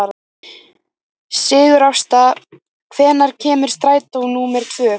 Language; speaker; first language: Icelandic; native; Icelandic